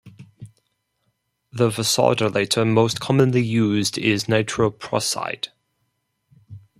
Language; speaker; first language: English; non-native, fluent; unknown